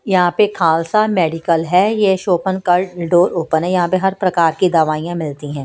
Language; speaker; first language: Hindi; non-native, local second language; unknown